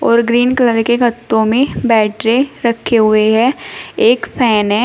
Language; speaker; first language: Hindi; native; Hindi